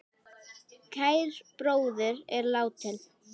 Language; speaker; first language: Icelandic; native; Icelandic